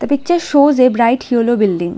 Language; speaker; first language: English; non-native, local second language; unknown